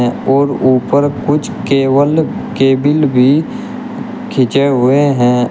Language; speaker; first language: Hindi; native; Hindi